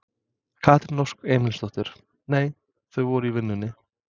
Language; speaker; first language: Icelandic; non-native, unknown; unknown